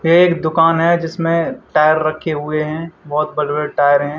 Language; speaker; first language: Hindi; native; Hindi